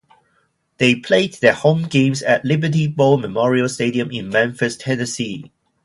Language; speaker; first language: English; non-native, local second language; Cantonese